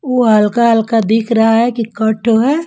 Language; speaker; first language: Hindi; non-native, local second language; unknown